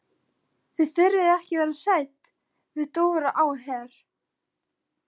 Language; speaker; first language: Icelandic; non-native, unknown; Polish